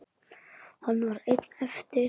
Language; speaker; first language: Icelandic; native; Icelandic